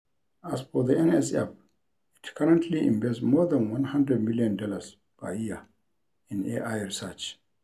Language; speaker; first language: English; non-native, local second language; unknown